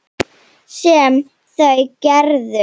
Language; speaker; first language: Icelandic; non-native, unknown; Slovenian